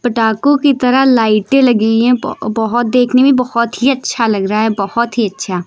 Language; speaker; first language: Hindi; native; Hindi